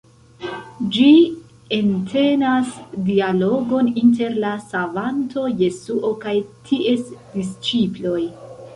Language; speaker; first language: Esperanto; non-native, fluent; Central Kurdish